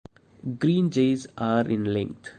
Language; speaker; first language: English; non-native, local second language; Malayalam